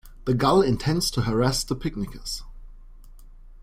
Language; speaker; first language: English; non-native, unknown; German